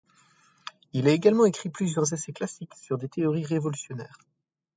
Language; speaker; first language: French; native; French